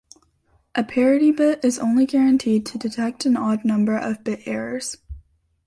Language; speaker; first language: English; native; English